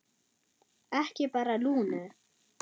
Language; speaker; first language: Icelandic; non-native, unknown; German